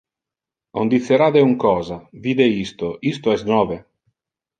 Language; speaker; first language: Interlingua; non-native, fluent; Italian